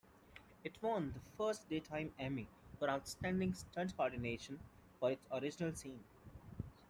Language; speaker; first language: English; non-native, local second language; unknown